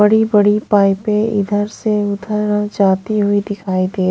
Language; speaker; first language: Hindi; non-native, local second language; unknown